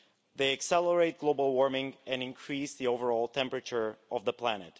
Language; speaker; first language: English; non-native, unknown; Romanian